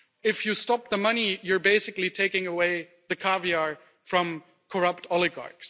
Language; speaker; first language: English; non-native, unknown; German